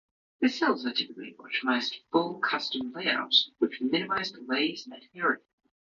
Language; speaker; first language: English; native; English